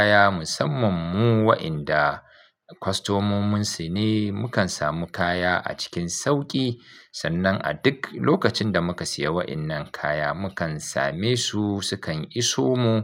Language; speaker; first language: Hausa; native; Hausa